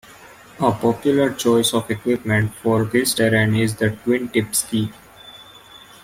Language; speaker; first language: English; non-native, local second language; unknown